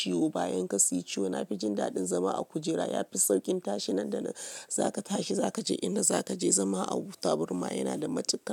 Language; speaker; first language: Hausa; non-native, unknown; Yoruba